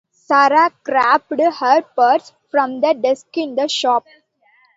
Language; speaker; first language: English; non-native, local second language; Tamil